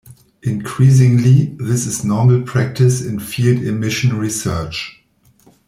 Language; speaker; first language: English; non-native, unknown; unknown